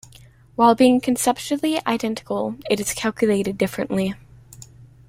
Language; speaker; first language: English; native; English